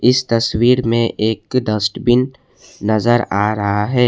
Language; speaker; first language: Hindi; non-native, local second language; Assamese